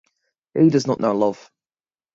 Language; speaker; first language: English; native; English